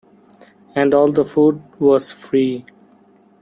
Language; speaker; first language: English; non-native, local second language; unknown